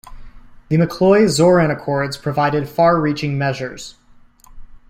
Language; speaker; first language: English; native; English